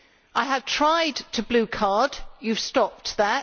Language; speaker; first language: English; native; English